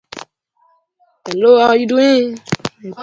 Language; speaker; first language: English; native; English